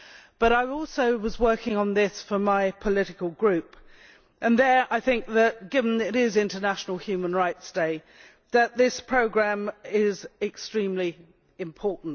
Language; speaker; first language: English; native; English